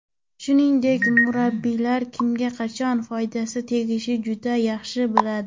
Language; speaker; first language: Uzbek; non-native, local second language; Kara-Kalpak